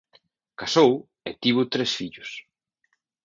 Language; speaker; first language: Galician; native; Galician